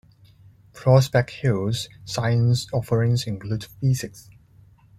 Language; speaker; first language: English; non-native, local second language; Cantonese